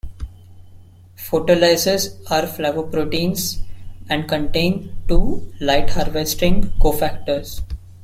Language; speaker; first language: English; non-native, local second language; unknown